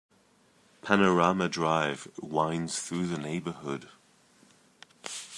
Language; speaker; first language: English; native; English